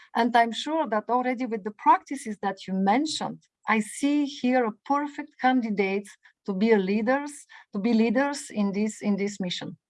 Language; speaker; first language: English; non-native, fluent; Bulgarian